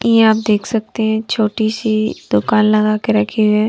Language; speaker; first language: Hindi; non-native, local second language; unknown